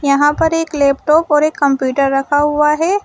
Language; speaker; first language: Hindi; native; Hindi